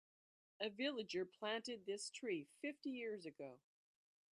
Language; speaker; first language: English; native; English